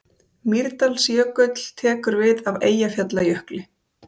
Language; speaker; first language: Icelandic; native; Icelandic